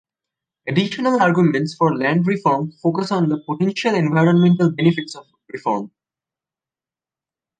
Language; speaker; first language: English; non-native, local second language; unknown